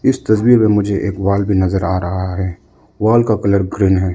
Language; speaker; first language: Hindi; non-native, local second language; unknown